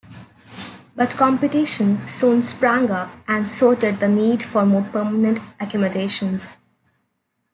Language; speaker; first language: English; non-native, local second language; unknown